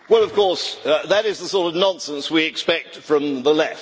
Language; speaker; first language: English; native; English